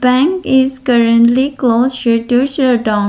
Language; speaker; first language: English; non-native, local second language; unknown